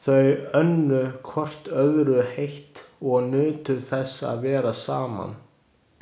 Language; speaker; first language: Icelandic; non-native, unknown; Chinese